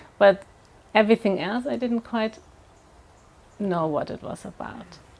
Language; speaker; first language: English; non-native, fluent; German